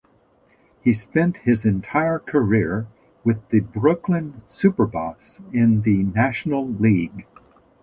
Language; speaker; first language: English; native; English